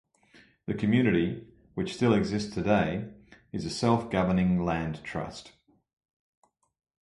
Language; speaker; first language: English; native; English